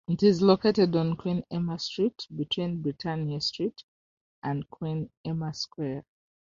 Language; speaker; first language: English; non-native, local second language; Ganda